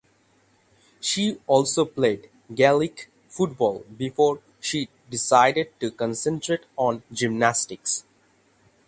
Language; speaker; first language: English; non-native, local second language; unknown